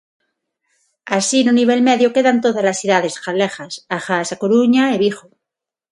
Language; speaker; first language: Galician; non-native, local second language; Spanish